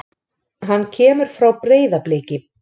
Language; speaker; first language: Icelandic; native; Icelandic